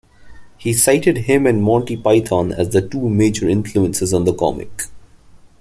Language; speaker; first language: English; non-native, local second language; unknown